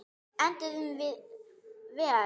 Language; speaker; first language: Icelandic; non-native, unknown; German